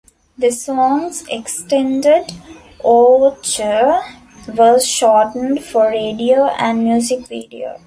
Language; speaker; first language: English; non-native, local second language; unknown